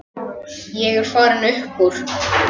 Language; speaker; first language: Icelandic; native; Icelandic